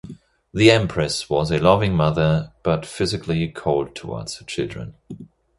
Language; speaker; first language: English; non-native, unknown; German